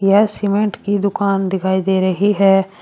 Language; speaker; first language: Hindi; native; Hindi